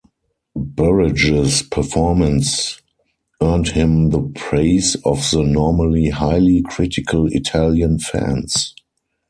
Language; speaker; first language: English; non-native, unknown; German